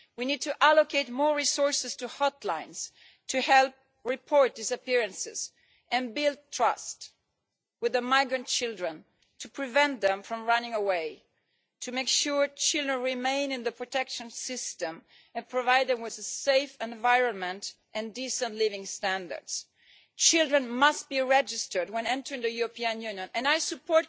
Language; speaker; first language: English; non-native, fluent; Italian